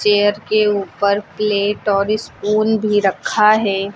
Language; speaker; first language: Hindi; native; Hindi